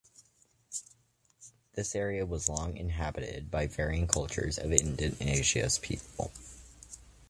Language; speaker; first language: English; native; English